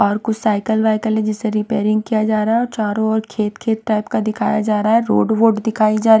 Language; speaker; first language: Hindi; non-native, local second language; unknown